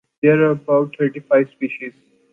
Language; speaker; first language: English; non-native, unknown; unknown